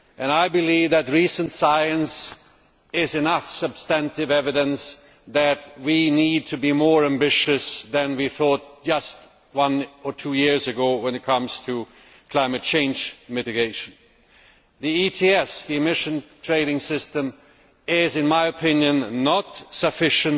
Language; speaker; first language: English; non-native, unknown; Swedish